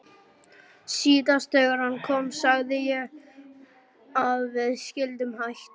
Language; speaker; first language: Icelandic; non-native, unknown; German